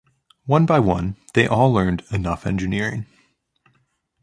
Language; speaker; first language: English; native; English